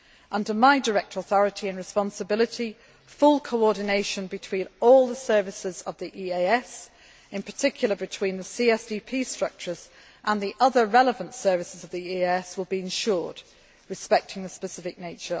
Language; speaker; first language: English; native; English